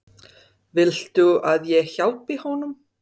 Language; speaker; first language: Icelandic; non-native, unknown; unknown